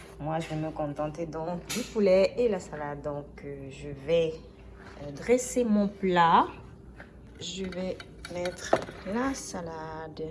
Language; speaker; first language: French; non-native, local second language; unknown